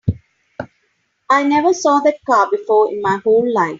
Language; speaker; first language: English; non-native, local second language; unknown